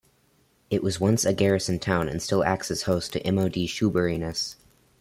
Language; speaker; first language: English; native; English